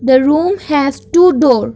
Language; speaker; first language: English; non-native, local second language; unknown